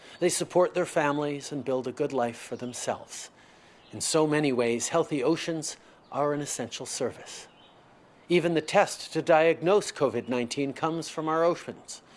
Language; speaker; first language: English; native; English